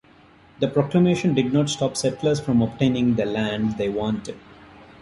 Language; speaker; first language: English; non-native, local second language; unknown